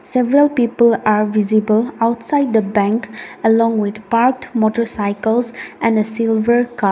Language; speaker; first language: English; non-native, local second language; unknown